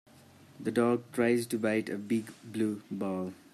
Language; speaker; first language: English; non-native, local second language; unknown